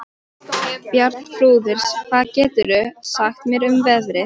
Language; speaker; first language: Icelandic; non-native, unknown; Polish